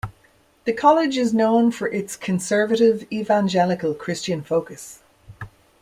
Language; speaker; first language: English; native; English